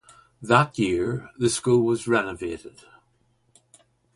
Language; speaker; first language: English; native; English